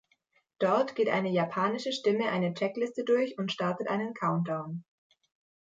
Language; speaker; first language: German; native; German